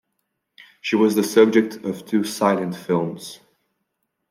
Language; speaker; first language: English; non-native, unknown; French